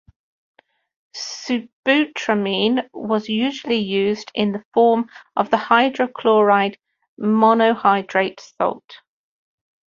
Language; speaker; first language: English; native; English